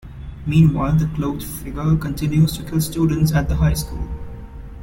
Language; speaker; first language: English; non-native, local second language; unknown